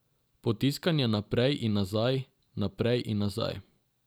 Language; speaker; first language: Slovenian; non-native, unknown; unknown